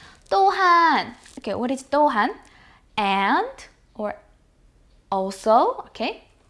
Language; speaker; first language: English; non-native, fluent; Korean